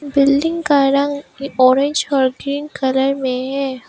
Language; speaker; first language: Hindi; non-native, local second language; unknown